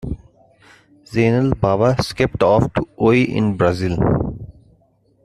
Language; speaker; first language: English; non-native, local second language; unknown